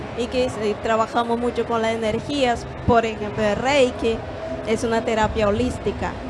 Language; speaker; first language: Spanish; non-native, fluent; Portuguese